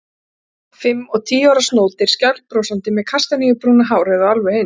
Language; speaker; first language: Icelandic; native; Icelandic